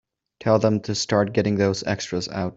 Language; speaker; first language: English; native; English